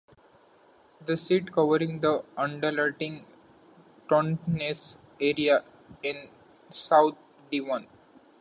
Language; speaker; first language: English; non-native, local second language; Marathi